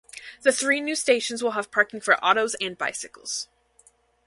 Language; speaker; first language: English; native; English